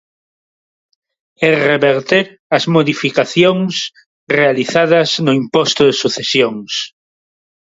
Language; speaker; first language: Galician; non-native, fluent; Spanish